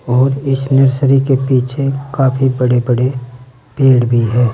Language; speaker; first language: Hindi; native; Hindi